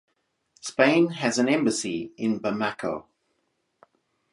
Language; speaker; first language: English; native; English